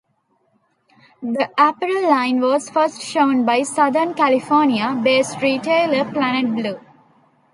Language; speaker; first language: English; non-native, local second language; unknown